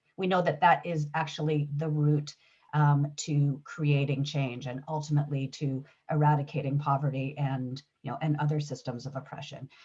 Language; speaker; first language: English; early bilingual, other home language; Hebrew